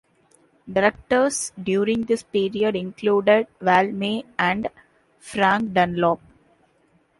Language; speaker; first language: English; non-native, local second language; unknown